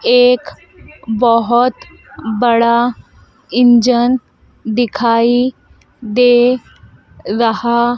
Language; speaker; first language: Hindi; native; Hindi